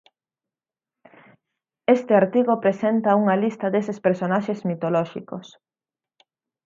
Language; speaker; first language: Galician; native; Galician